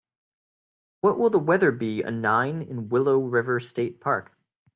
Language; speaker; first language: English; native; English